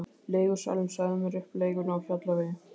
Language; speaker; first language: Icelandic; native; Icelandic